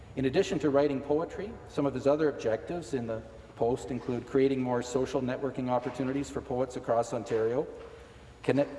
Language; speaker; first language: English; native; English